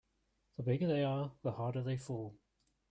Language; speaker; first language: English; native; English